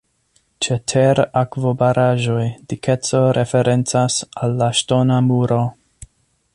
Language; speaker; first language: Esperanto; non-native, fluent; English